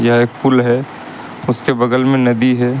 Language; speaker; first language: Hindi; native; Hindi